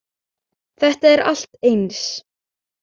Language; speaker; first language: Icelandic; native; Icelandic